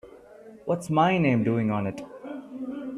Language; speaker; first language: English; non-native, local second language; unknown